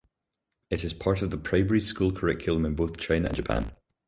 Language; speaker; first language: English; native; English